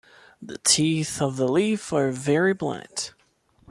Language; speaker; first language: English; non-native, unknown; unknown